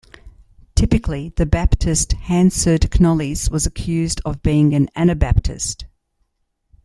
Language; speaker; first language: English; native; English